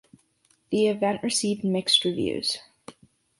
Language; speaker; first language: English; native; English